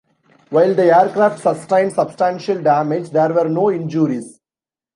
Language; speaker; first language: English; non-native, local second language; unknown